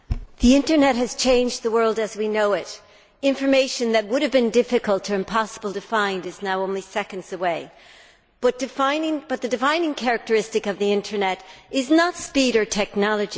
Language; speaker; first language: English; native; English